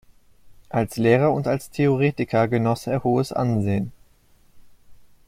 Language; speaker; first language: German; native; German